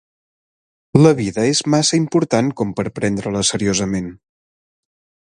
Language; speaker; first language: Catalan; native; Catalan